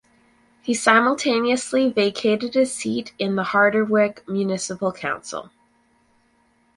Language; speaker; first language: English; native; English